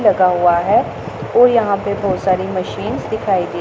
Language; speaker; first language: Hindi; non-native, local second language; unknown